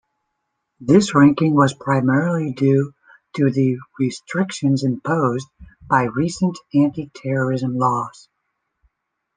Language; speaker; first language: English; native; English